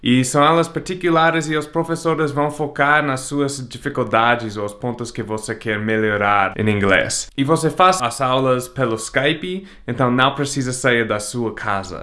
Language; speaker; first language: Portuguese; non-native, fluent; English